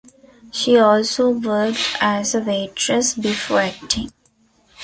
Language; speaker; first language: English; non-native, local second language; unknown